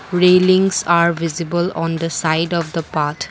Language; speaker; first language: English; non-native, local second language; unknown